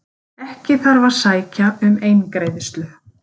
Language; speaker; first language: Icelandic; native; Icelandic